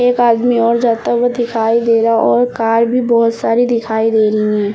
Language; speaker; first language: Hindi; native; Hindi